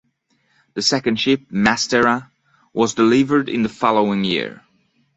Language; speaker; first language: English; non-native, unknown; French